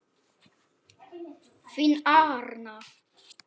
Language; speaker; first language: Icelandic; non-native, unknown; Polish